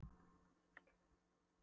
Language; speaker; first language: Icelandic; non-native, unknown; Polish